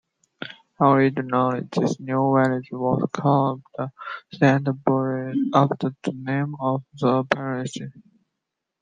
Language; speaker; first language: English; non-native, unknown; Chinese